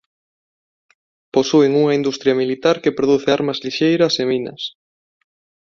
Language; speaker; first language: Galician; non-native, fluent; Spanish